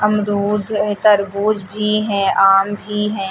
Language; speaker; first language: Hindi; native; Hindi